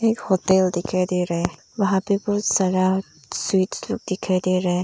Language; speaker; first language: Hindi; non-native, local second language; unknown